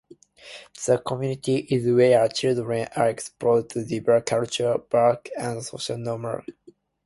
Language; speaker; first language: English; non-native, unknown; Japanese